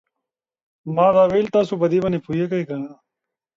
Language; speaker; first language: English; non-native, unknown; Pashto